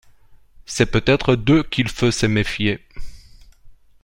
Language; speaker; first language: French; non-native, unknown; Romanian